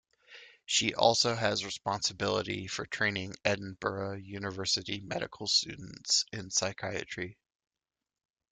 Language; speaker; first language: English; native; English